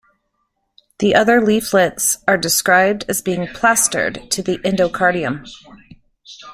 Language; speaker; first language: English; native; English